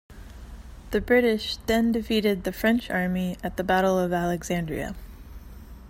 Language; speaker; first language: English; native; English